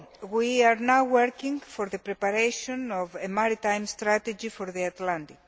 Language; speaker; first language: English; non-native, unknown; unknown